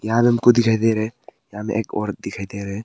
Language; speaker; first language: Hindi; early bilingual, other home language; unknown